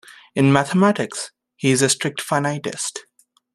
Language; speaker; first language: English; native; English